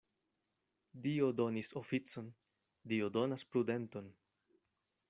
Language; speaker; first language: Esperanto; non-native, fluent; Spanish